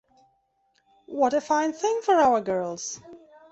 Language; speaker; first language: English; non-native, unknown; Belarusian